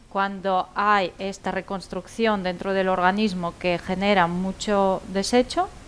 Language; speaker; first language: Spanish; native; Spanish